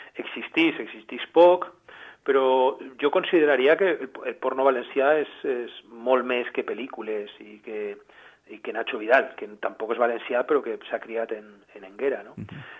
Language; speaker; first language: Catalan; native; Catalan